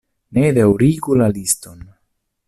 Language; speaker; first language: Esperanto; non-native, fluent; Italian